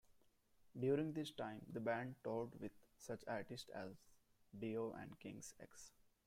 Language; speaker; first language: English; non-native, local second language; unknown